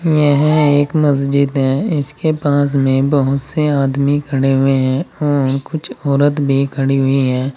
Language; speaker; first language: Hindi; native; Hindi